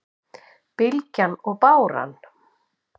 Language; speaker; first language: Icelandic; native; Icelandic